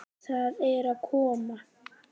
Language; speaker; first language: Icelandic; native; Icelandic